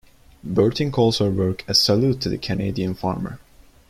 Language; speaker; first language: English; non-native, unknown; Turkish